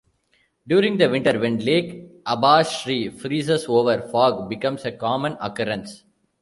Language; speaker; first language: English; non-native, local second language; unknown